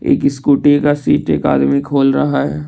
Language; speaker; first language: Hindi; non-native, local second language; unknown